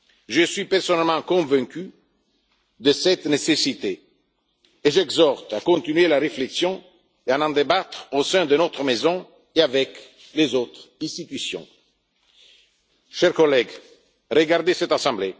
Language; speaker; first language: French; non-native, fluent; Italian